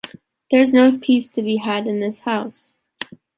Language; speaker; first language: English; native; English